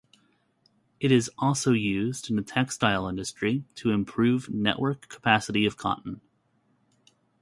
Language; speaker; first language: English; native; English